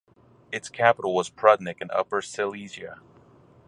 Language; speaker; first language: English; native; English